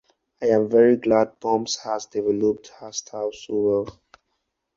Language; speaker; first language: English; non-native, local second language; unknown